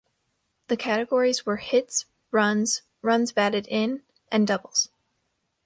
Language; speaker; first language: English; native; English